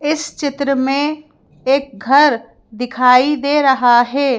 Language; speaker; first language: Hindi; native; Hindi